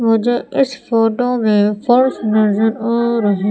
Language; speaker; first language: Hindi; native; Hindi